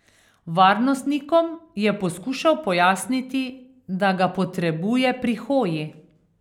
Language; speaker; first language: Slovenian; native; Slovenian